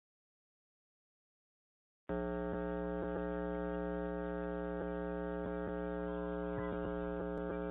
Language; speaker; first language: English; native; English